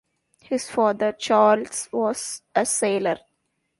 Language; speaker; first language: English; non-native, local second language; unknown